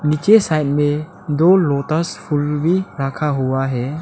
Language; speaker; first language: Hindi; non-native, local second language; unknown